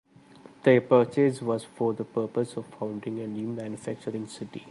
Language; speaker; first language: English; non-native, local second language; Malayalam